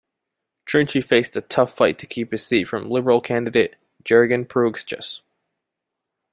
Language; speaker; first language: English; native; English